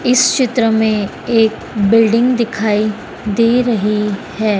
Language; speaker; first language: Hindi; native; Hindi